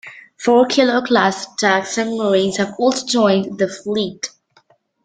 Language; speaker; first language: English; native; English